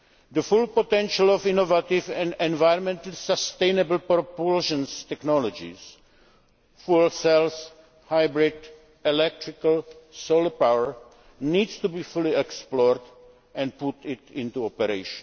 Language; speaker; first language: English; non-native, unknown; Czech